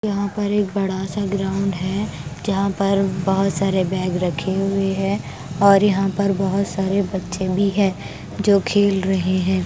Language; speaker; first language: Hindi; non-native, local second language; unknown